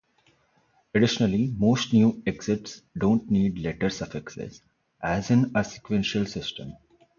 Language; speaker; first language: English; non-native, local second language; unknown